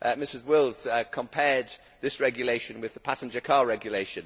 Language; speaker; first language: English; native; English